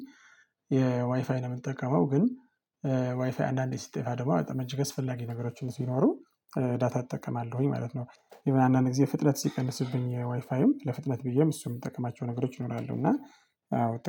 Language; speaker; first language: Amharic; non-native, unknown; Tigrinya